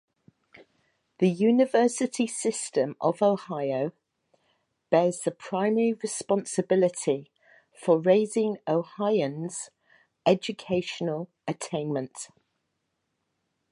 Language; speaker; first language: English; native; English